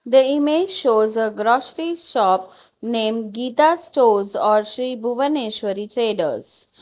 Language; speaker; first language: English; non-native, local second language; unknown